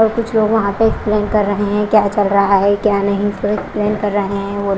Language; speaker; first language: Hindi; non-native, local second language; Punjabi